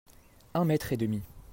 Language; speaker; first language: French; native; French